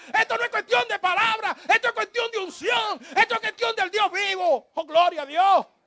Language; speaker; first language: Spanish; native; Spanish